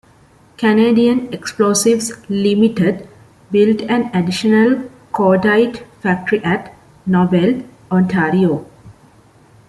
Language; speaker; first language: English; non-native, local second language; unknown